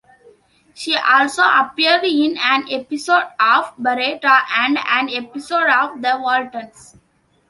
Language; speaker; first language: English; non-native, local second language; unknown